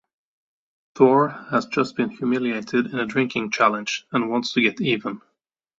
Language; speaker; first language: English; native; English